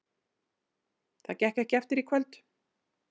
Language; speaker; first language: Icelandic; native; Icelandic